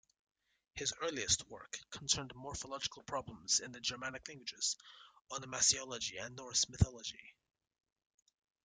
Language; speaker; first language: English; native; English